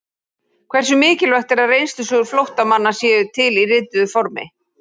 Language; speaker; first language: Icelandic; native; Icelandic